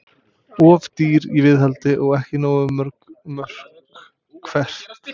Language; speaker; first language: Icelandic; non-native, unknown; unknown